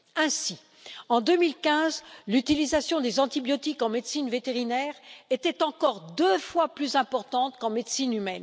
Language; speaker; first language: French; native; French